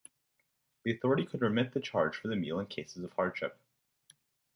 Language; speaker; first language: English; native; English